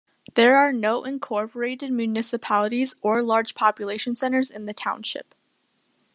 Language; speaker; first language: English; native; English